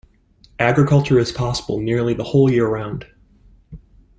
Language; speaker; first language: English; native; English